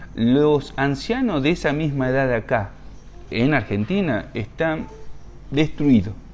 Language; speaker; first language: Spanish; native; Spanish